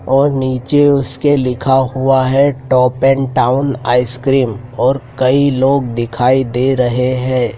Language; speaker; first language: Hindi; native; Hindi